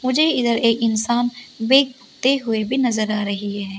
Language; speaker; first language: Hindi; early bilingual, other home language; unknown